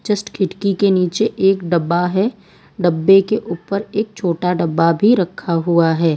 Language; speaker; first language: Hindi; non-native, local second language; Gujarati